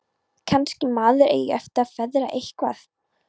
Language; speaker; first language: Icelandic; non-native, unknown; Polish